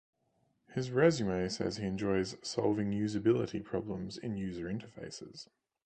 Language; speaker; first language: English; native; English